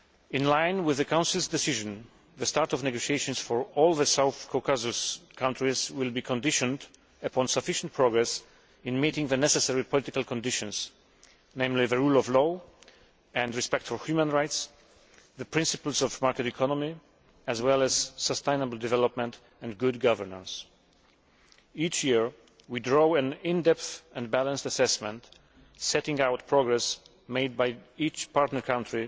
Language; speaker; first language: English; non-native, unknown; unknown